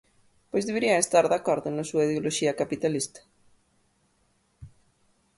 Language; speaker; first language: Galician; native; Galician